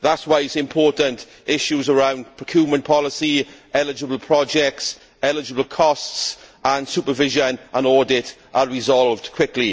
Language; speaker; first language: English; native; English